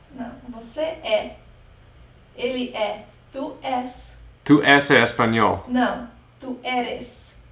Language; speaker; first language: Portuguese; non-native, fluent; English